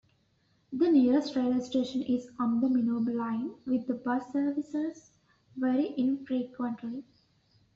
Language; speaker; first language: English; native; English